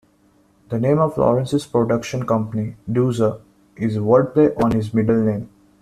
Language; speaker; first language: English; non-native, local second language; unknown